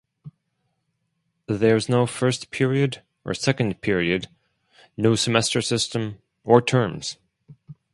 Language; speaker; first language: English; non-native, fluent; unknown